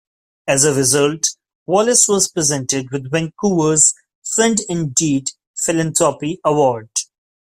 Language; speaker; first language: English; non-native, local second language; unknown